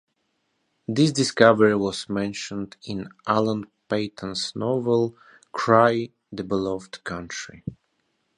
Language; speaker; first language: English; non-native, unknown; Russian